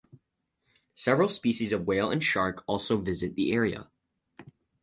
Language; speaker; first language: English; native; English